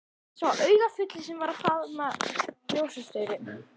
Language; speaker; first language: Icelandic; native; Icelandic